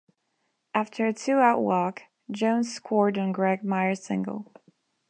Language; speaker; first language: English; non-native, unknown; Spanish